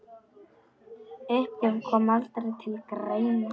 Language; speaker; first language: Icelandic; non-native, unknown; Polish